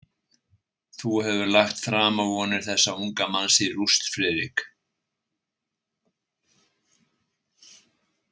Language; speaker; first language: Icelandic; native; Icelandic